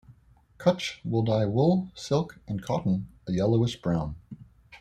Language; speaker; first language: English; native; English